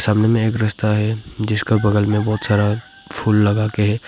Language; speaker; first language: Hindi; non-native, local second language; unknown